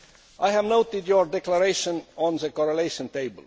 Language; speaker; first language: English; non-native, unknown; Estonian